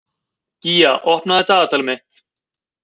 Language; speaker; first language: Icelandic; native; Icelandic